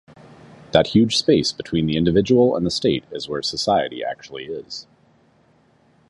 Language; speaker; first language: English; native; English